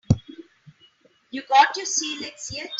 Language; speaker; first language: English; non-native, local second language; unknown